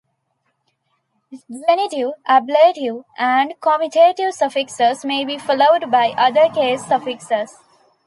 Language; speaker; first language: English; non-native, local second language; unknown